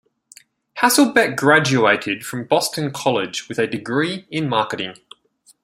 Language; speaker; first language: English; native; English